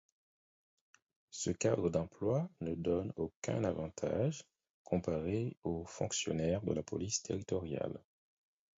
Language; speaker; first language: French; non-native, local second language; Haitian Creole